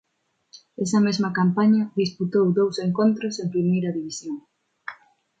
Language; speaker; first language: Galician; non-native, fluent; Spanish